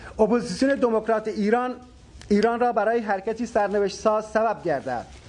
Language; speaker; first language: Persian; non-native, local second language; Baluchi